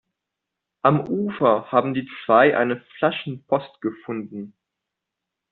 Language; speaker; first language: German; non-native, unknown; French